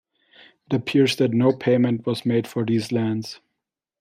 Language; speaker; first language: English; non-native, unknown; German